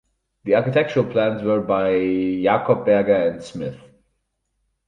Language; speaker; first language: English; non-native, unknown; German